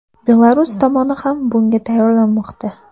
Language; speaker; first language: Uzbek; native; Uzbek